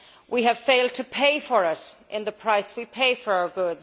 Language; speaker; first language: English; native; English